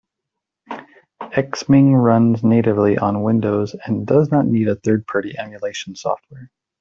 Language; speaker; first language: English; native; English